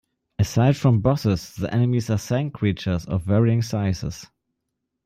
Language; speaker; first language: English; non-native, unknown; German